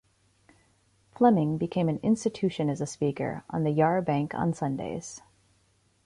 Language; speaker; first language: English; native; English